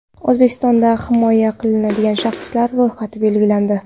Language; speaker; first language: Uzbek; non-native, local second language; Kara-Kalpak